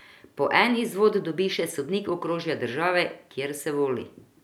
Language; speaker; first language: Slovenian; non-native, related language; Croatian